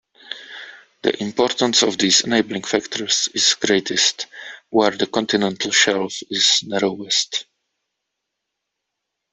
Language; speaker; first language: English; non-native, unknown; Czech